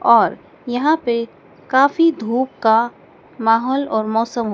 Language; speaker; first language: Hindi; native; Hindi